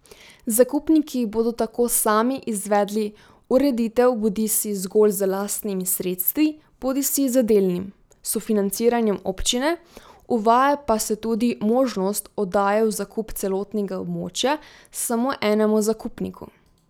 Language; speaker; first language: Slovenian; native; Slovenian